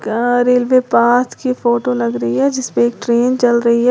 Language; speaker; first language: Hindi; native; Hindi